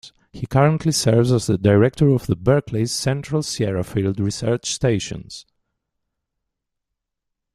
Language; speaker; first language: English; native; English